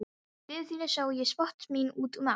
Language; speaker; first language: Icelandic; non-native, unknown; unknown